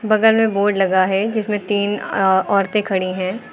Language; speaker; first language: Hindi; native; Hindi